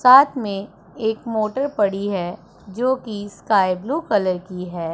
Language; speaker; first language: Hindi; non-native, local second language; Punjabi